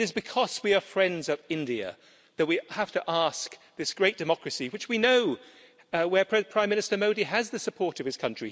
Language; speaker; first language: English; native; English